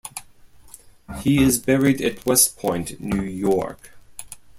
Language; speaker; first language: English; non-native, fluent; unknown